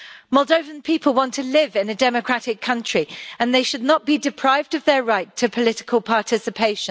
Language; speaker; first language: English; native; English